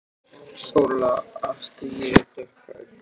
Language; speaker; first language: Icelandic; native; Icelandic